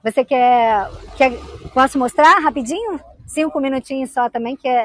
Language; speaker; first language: Portuguese; native; Portuguese